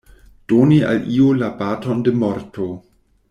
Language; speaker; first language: Esperanto; non-native, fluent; German